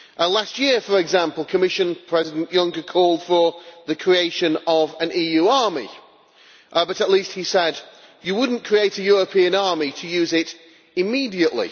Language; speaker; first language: English; native; English